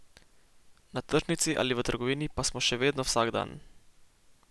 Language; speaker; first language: Slovenian; native; Slovenian